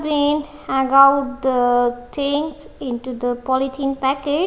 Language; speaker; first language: English; non-native, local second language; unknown